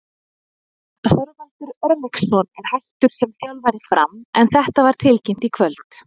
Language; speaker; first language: Icelandic; native; Icelandic